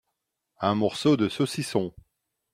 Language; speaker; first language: French; non-native, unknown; Dutch